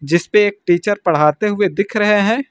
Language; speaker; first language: Hindi; native; Hindi